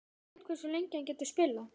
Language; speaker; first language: Icelandic; native; Icelandic